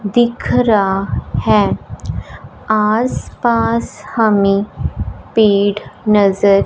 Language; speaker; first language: Hindi; non-native, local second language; Punjabi